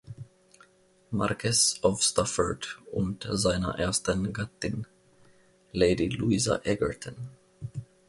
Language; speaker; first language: German; non-native, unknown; Finnish